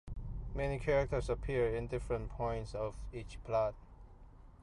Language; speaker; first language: English; non-native, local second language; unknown